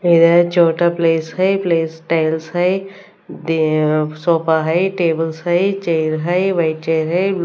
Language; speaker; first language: Hindi; non-native, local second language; Punjabi